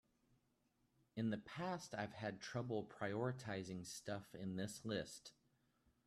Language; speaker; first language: English; native; English